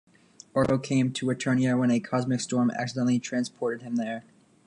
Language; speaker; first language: English; native; English